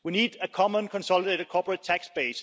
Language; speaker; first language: English; non-native, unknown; Danish